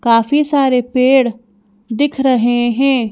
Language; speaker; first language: Hindi; native; Hindi